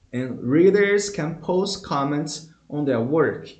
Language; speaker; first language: English; non-native, fluent; Portuguese